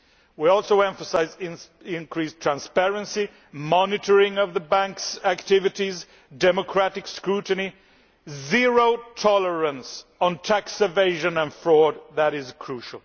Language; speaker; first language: English; non-native, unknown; Swedish